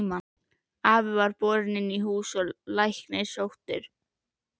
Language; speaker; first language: Icelandic; native; Icelandic